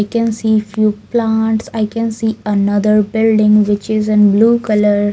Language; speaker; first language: English; non-native, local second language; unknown